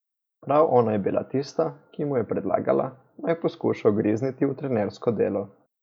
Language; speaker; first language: Slovenian; native; Slovenian